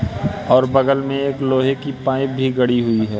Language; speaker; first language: Hindi; native; Hindi